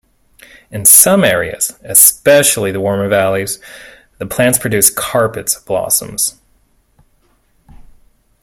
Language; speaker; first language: English; native; English